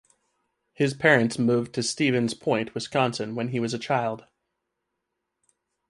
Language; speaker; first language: English; native; English